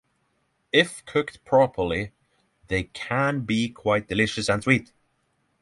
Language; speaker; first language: English; non-native, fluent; Norwegian